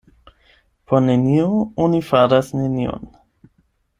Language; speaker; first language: Esperanto; non-native, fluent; German